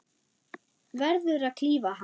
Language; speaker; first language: Icelandic; non-native, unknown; German